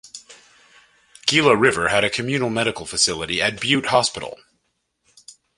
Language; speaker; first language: English; native; English